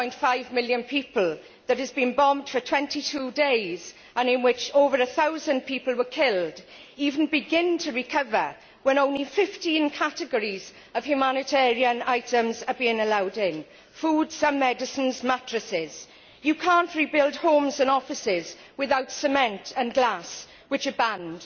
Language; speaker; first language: English; native; English